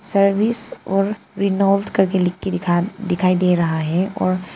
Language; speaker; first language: Hindi; non-native, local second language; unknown